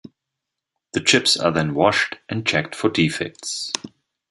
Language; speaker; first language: English; non-native, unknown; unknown